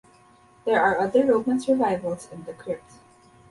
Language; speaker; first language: English; non-native, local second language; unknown